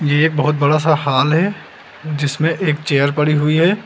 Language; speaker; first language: Hindi; native; Hindi